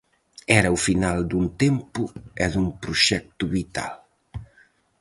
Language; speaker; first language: Galician; native; Galician